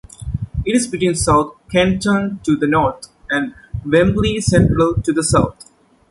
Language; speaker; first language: English; non-native, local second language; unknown